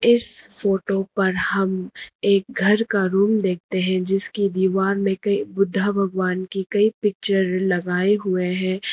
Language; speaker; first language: Hindi; non-native, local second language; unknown